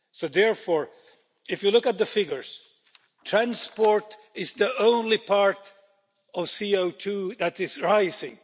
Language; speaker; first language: English; non-native, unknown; Finnish